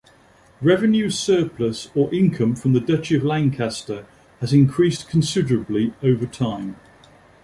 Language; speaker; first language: English; native; English